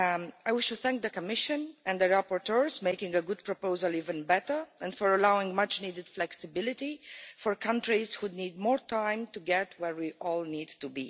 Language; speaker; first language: English; non-native, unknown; Romanian